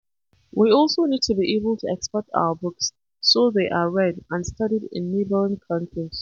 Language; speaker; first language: English; non-native, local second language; Hausa